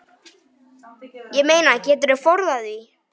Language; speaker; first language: Icelandic; native; Icelandic